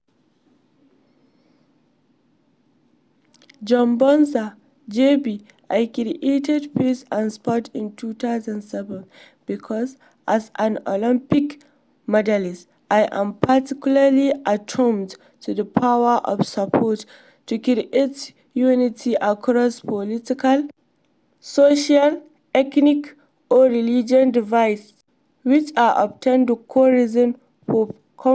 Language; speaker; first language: English; non-native, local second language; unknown